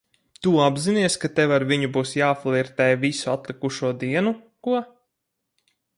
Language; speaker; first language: Latvian; native; Latvian